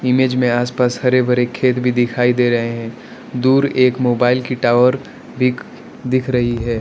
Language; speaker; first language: Hindi; non-native, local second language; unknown